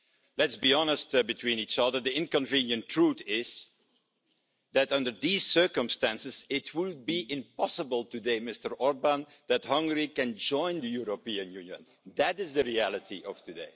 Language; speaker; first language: English; non-native, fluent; Dutch